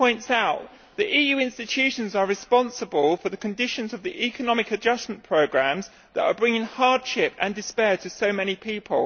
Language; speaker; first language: English; native; English